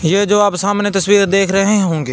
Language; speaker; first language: Hindi; non-native, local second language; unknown